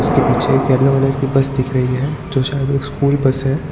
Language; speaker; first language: Hindi; non-native, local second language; Gujarati